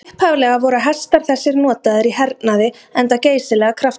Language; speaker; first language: Icelandic; native; Icelandic